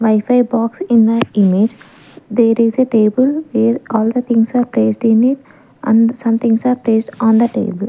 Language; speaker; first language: English; non-native, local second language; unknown